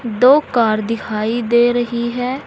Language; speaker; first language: Hindi; native; Hindi